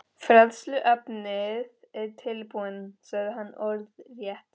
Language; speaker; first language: Icelandic; non-native, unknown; Spanish